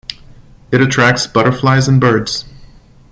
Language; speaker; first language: English; non-native, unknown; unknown